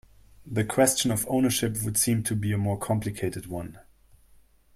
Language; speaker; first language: English; non-native, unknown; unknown